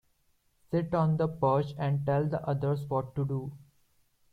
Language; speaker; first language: English; non-native, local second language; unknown